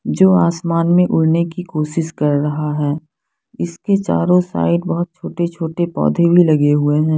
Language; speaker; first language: Hindi; non-native, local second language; Punjabi